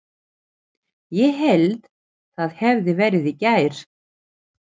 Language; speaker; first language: Icelandic; non-native, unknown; Ukrainian